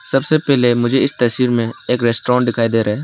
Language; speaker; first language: Hindi; non-native, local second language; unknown